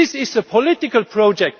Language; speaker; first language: English; non-native, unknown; German